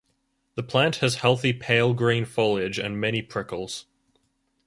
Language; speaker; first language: English; native; English